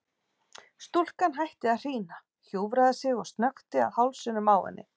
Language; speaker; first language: Icelandic; native; Icelandic